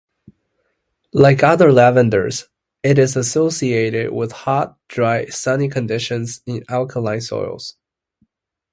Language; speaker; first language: English; non-native, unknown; Chinese